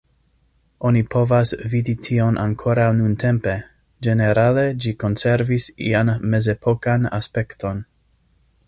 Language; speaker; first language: Esperanto; non-native, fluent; English